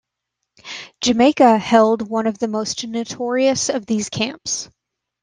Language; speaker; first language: English; native; English